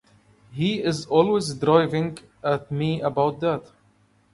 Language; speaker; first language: English; non-native, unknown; Arabic